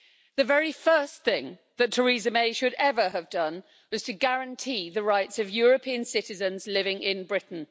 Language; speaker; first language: English; native; English